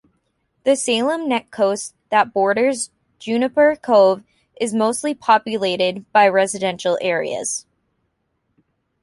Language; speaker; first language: English; native; English